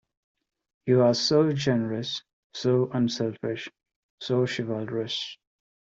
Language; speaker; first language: English; non-native, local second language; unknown